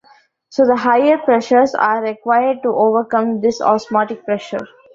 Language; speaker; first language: English; non-native, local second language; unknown